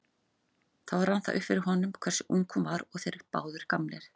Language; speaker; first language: Icelandic; native; Icelandic